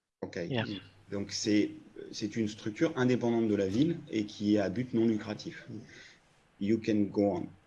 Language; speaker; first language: French; native; French